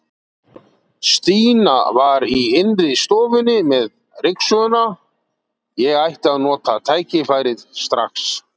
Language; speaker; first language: Icelandic; native; Icelandic